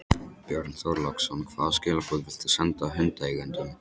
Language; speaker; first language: Icelandic; non-native, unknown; Polish